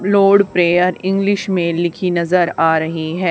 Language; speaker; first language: Hindi; native; Hindi